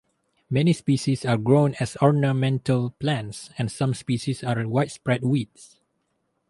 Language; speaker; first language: English; non-native, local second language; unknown